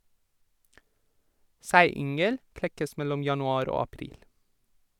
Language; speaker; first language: Norwegian; non-native, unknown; Persian